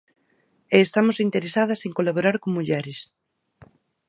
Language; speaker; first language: Galician; native; Galician